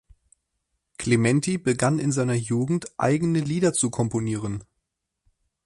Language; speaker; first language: German; native; German